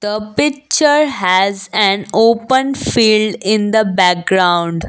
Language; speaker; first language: English; non-native, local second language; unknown